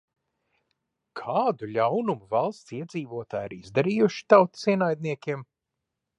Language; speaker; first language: Latvian; early bilingual, heritage; Latvian